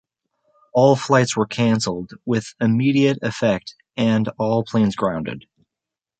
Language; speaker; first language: English; native; English